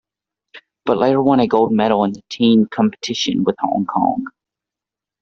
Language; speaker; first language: English; native; English